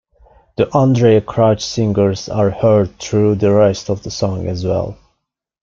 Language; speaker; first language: English; non-native, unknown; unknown